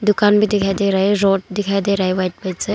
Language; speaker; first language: Hindi; non-native, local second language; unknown